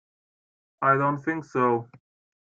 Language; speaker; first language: English; non-native, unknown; German